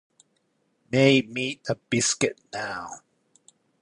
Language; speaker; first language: English; non-native, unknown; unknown